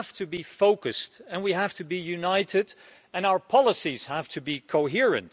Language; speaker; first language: English; non-native, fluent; Dutch